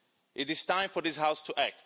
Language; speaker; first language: English; non-native, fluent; Slovak